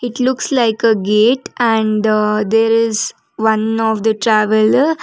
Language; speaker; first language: English; non-native, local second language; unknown